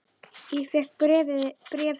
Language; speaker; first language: Icelandic; native; Icelandic